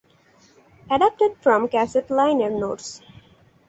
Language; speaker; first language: English; non-native, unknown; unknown